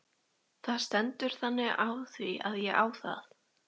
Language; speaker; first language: Icelandic; native; Icelandic